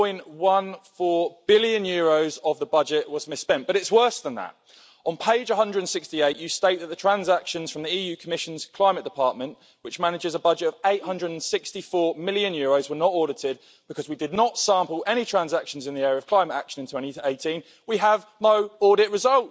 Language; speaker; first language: English; native; English